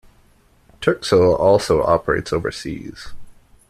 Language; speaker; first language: English; native; English